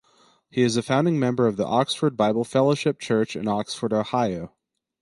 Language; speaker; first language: English; native; English